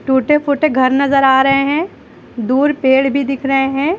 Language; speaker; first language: Hindi; native; Hindi